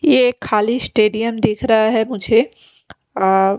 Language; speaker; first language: Hindi; non-native, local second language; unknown